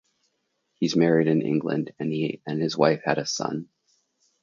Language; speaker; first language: English; native; English